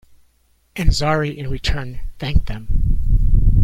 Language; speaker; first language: English; native; English